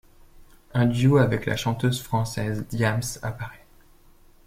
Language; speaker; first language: French; native; French